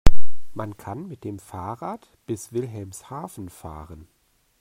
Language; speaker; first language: German; native; German